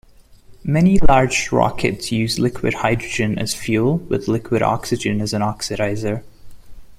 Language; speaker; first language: English; non-native, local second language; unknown